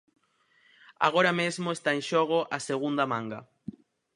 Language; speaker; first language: Galician; native; Galician